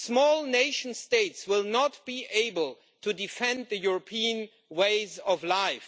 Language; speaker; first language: English; non-native, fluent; German